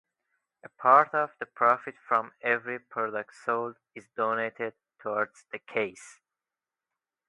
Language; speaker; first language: English; native; English